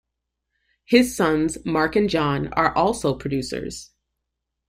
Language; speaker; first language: English; native; English